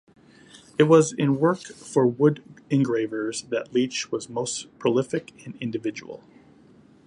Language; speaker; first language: English; native; English